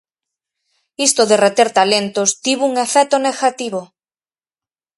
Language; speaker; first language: Galician; native; Galician